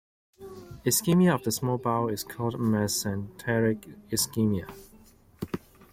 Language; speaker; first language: English; non-native, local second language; Cantonese